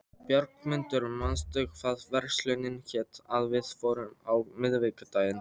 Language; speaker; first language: Icelandic; non-native, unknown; Polish